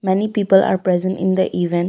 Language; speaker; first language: English; non-native, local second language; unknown